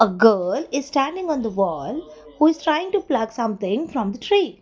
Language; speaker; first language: English; non-native, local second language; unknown